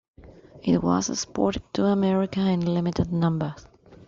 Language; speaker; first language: English; non-native, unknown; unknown